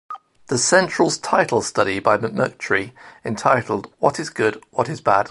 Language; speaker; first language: English; native; English